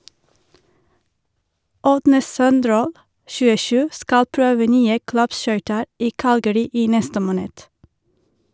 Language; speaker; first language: Norwegian; non-native, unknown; Turkish